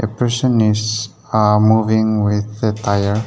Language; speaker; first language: English; non-native, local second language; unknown